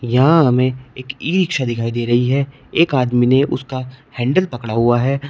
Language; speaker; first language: Hindi; native; Hindi